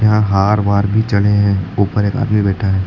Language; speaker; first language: Hindi; native; Hindi